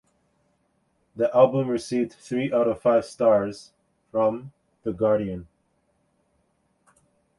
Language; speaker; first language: English; native; English